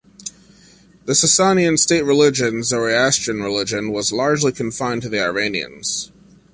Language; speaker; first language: English; native; English